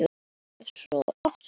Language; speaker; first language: Icelandic; native; Icelandic